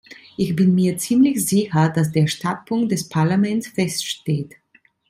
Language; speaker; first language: German; non-native, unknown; Italian